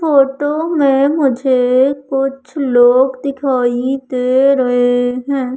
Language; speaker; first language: Hindi; native; Hindi